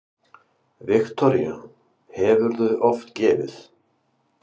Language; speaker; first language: Icelandic; native; Icelandic